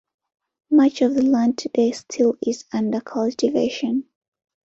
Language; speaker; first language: English; non-native, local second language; Ganda